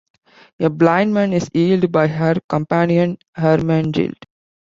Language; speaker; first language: English; non-native, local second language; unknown